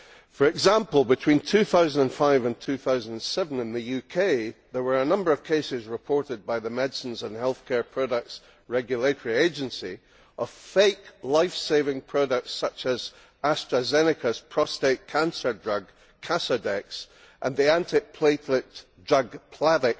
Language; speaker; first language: English; native; English